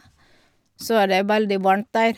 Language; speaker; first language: Norwegian; non-native, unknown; Filipino